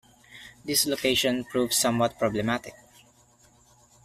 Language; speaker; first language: English; non-native, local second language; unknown